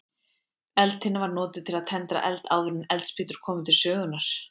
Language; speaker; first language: Icelandic; native; Icelandic